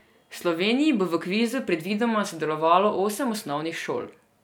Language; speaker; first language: Slovenian; non-native, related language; Serbian